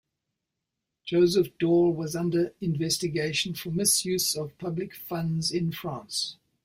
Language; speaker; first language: English; native; English